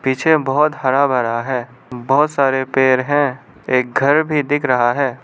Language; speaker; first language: Hindi; non-native, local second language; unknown